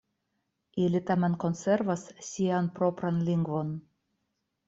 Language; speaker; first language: Esperanto; non-native, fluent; Russian